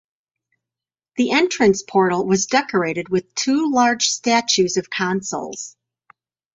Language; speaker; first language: English; native; English